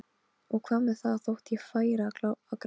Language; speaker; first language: Icelandic; non-native, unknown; Polish